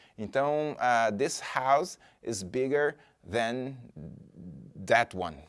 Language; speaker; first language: English; non-native, fluent; Portuguese